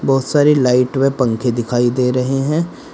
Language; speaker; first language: Hindi; native; Hindi